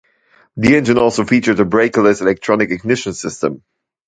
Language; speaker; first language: English; non-native, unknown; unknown